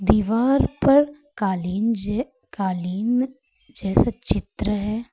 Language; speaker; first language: Hindi; native; Hindi